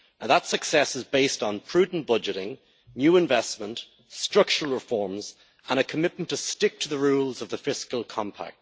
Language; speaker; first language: English; native; English